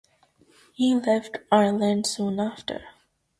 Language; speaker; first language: English; native; English